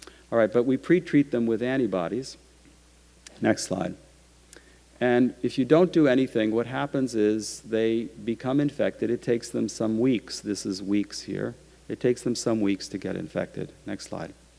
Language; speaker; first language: English; native; English